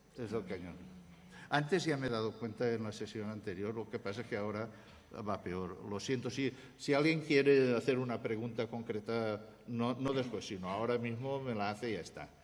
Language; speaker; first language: Spanish; non-native, local second language; Catalan